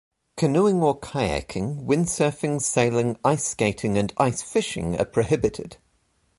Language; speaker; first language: English; native; English